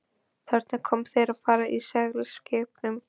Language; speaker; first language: Icelandic; non-native, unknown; Polish